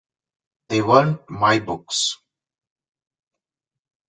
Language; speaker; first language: English; non-native, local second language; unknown